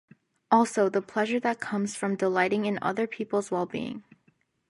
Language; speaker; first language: English; native; English